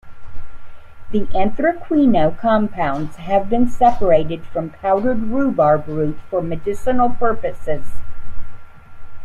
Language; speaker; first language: English; native; English